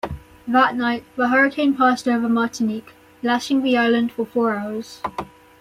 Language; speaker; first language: English; native; English